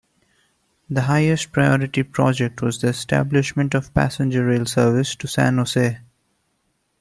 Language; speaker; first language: English; non-native, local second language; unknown